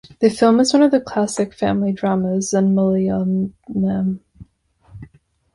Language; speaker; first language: English; non-native, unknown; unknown